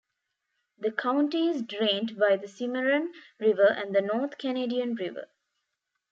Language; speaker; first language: English; non-native, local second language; Tamil